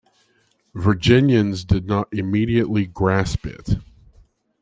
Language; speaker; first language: English; native; English